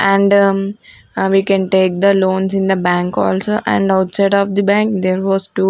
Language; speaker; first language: English; non-native, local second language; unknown